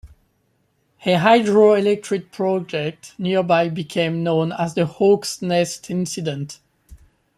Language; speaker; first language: English; non-native, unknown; French